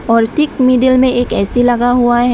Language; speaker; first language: Hindi; non-native, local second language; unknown